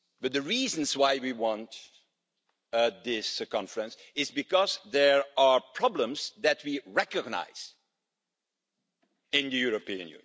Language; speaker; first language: English; non-native, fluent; Dutch